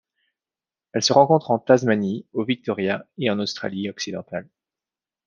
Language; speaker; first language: French; native; French